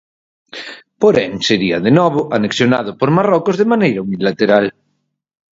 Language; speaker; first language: Galician; native; Galician